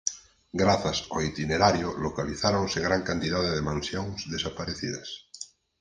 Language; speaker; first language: Galician; native; Galician